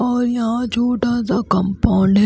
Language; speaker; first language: Hindi; native; Hindi